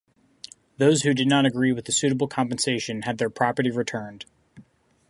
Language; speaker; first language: English; native; English